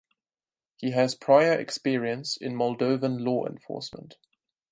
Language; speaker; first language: English; non-native, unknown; German